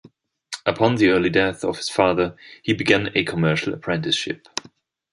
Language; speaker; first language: English; non-native, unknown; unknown